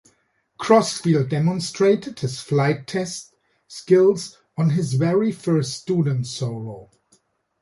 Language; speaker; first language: English; native; English